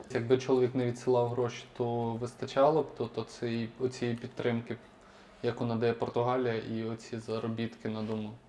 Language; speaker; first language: Ukrainian; native; Ukrainian